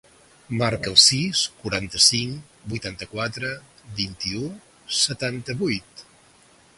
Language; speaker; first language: Catalan; native; Catalan